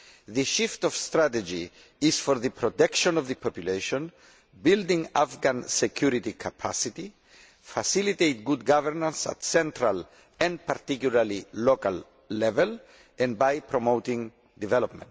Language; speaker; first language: English; non-native, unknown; Greek